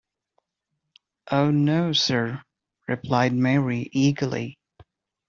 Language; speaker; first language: English; non-native, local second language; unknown